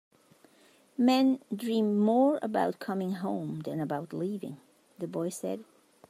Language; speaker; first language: English; native; English